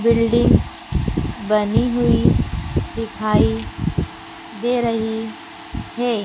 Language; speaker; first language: Hindi; native; Hindi